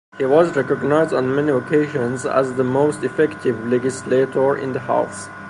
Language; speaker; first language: English; non-native, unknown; Persian